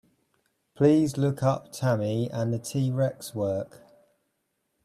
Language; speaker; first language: English; native; English